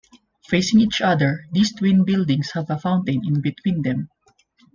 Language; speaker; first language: English; non-native, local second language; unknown